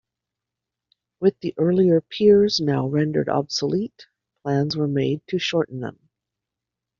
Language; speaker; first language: English; native; English